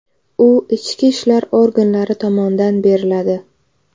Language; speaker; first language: Uzbek; native; Uzbek